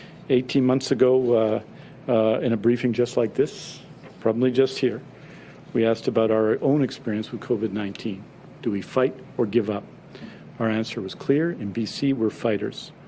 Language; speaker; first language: English; native; English